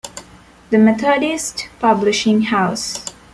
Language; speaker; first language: English; non-native, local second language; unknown